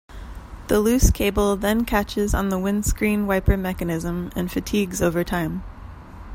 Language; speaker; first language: English; native; English